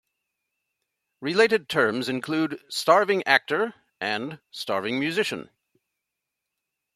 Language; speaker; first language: English; native; English